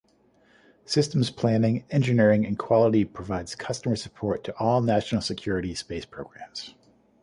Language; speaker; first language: English; native; English